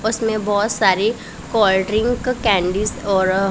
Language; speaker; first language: Hindi; non-native, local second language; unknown